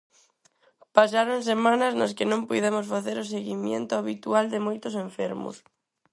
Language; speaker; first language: Galician; non-native, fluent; Spanish